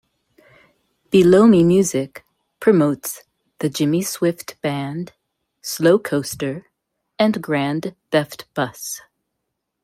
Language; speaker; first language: English; native; English